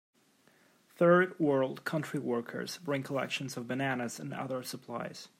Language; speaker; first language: English; native; English